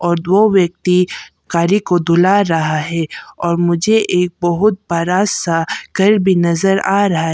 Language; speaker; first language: Hindi; non-native, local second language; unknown